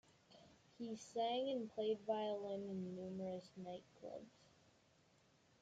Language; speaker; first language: English; native; English